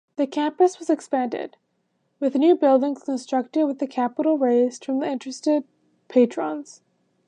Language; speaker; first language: English; native; English